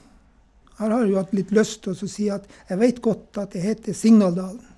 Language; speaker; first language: Norwegian; native; Norwegian